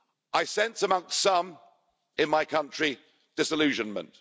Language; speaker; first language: English; native; English